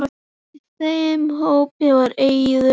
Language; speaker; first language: Icelandic; native; Icelandic